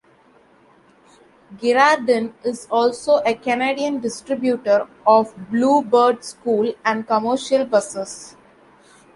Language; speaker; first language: English; non-native, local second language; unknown